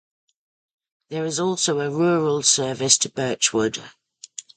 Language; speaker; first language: English; native; English